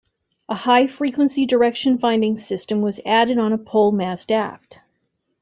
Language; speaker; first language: English; native; English